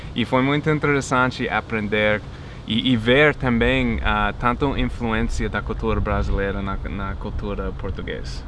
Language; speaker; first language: Portuguese; non-native, fluent; English